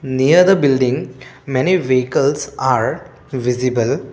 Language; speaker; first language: English; non-native, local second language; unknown